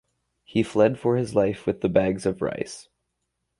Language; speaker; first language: English; native; English